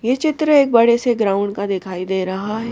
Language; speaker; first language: Hindi; native; Hindi